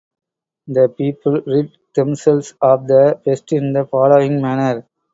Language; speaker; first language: English; non-native, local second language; Tamil